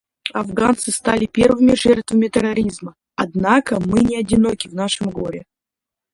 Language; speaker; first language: Russian; native; Russian